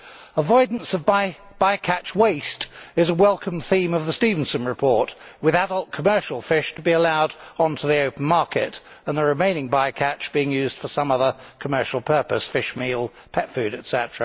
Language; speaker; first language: English; native; English